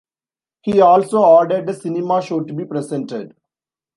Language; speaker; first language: English; non-native, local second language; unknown